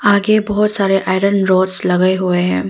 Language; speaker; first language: Hindi; non-native, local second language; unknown